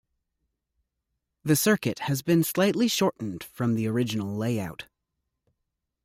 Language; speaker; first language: English; native; English